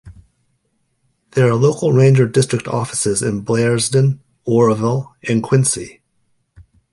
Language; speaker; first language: English; native; English